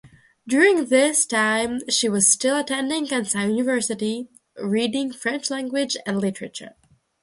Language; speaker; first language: English; non-native, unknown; Russian